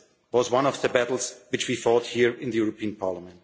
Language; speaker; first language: English; non-native, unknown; German